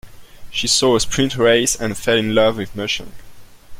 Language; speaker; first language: English; non-native, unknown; French